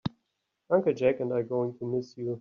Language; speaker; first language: English; native; English